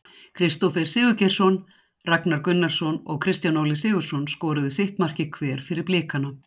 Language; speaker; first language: Icelandic; native; Icelandic